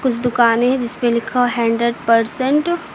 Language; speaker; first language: Hindi; native; Hindi